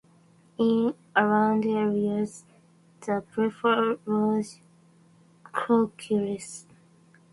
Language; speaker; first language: English; non-native, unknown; Japanese